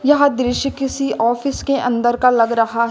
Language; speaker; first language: Hindi; native; Hindi